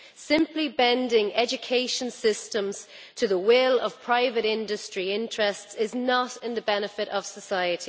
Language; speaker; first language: English; native; English